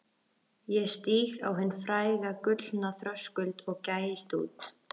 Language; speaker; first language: Icelandic; native; Icelandic